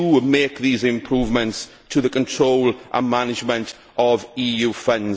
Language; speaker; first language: English; native; English